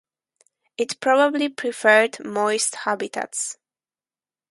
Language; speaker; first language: English; non-native, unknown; Polish